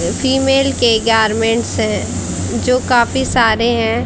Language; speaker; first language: Hindi; native; Hindi